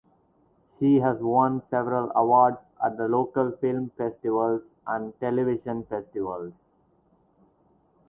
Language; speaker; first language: English; non-native, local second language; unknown